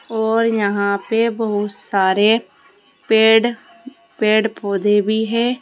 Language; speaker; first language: Hindi; native; Hindi